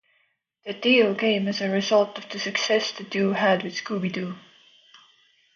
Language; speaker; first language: English; non-native, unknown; Estonian